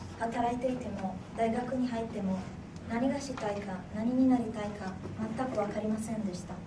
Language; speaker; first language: Japanese; non-native, fluent; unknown